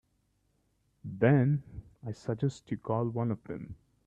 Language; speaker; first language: English; non-native, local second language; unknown